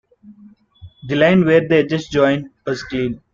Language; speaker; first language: English; non-native, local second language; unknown